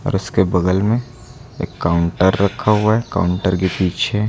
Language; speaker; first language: Hindi; native; Hindi